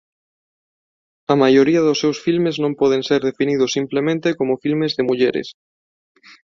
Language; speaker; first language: Galician; non-native, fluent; Spanish